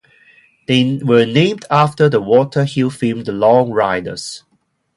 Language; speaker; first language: English; non-native, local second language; Cantonese